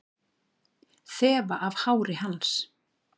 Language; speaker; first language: Icelandic; native; Icelandic